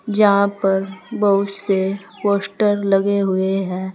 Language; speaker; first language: Hindi; native; Hindi